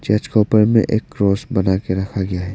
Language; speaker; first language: Hindi; non-native, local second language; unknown